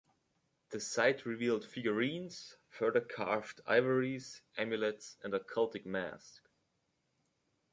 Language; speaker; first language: English; native; English